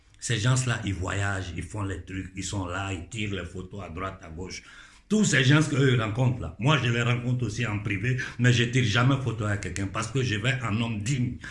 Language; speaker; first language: French; non-native, local second language; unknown